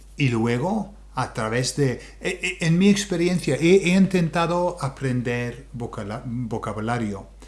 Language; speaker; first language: Spanish; non-native, fluent; English